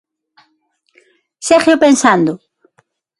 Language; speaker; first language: Galician; non-native, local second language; Spanish